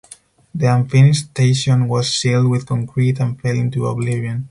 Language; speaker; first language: English; non-native, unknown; Spanish